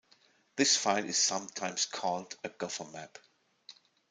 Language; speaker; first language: English; non-native, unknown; German